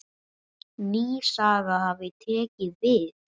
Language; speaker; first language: Icelandic; native; Icelandic